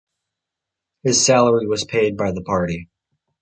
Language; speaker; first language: English; native; English